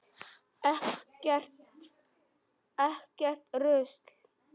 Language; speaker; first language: Icelandic; non-native, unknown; Polish